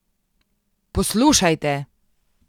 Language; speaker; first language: Slovenian; native; Slovenian